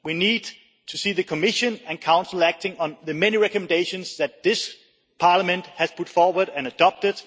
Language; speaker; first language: English; non-native, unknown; Danish